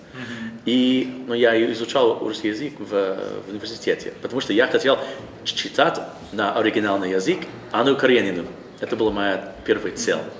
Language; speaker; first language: Russian; non-native, learner; English